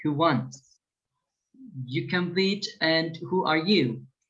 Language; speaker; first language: English; non-native, fluent; Turkish